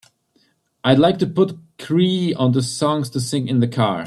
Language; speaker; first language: English; native; English